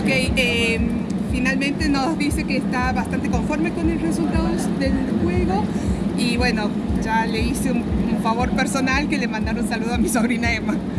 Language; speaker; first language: Spanish; native; Spanish